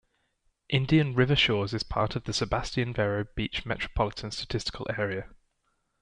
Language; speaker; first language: English; native; English